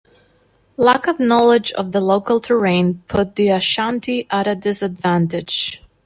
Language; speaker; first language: English; non-native, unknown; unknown